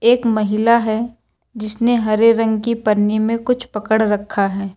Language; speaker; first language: Hindi; native; Hindi